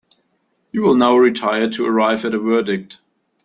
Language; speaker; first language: English; native; English